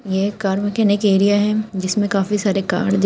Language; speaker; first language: Hindi; native; Hindi